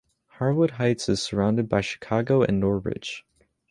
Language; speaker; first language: English; native; English